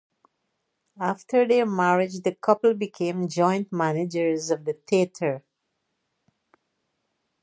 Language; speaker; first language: English; native; English